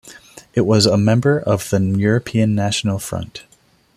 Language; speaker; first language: English; non-native, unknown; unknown